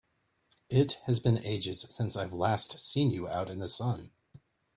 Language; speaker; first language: English; native; English